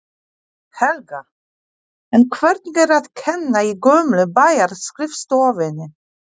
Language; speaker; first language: Icelandic; non-native, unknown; Polish